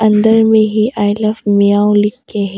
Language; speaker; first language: Hindi; early bilingual, other home language; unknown